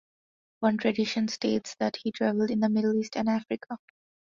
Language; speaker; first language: English; non-native, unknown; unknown